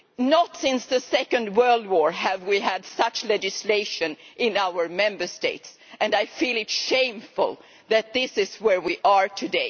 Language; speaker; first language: English; non-native, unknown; Swedish